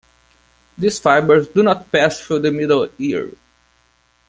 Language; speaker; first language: English; non-native, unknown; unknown